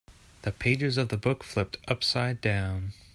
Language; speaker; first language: English; native; English